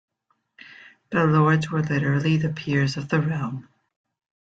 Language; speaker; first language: English; native; English